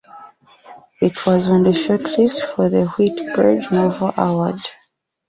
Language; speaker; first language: English; native; English